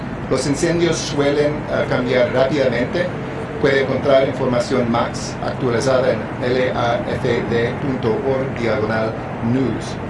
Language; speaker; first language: Spanish; non-native, fluent; English